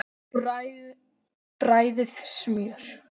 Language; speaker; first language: Icelandic; non-native, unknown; English